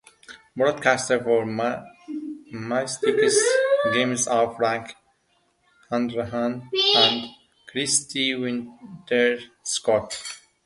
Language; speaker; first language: English; non-native, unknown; Central Kurdish